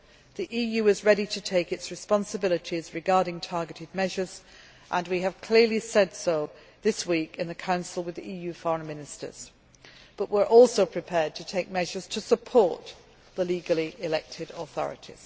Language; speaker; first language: English; native; English